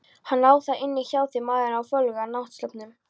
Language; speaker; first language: Icelandic; non-native, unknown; Polish